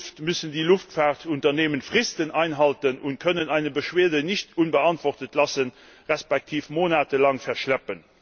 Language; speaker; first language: German; non-native, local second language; Luxembourgish